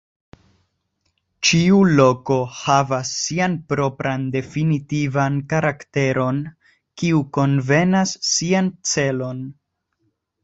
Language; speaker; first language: Esperanto; non-native, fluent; Spanish